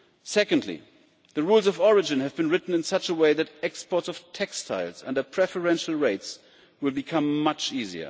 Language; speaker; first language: English; non-native, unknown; German